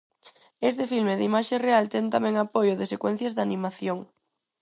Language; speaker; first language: Galician; non-native, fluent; Spanish